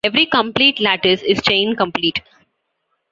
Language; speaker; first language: English; non-native, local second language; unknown